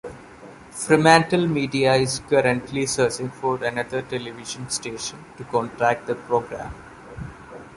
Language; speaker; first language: English; non-native, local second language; Malayalam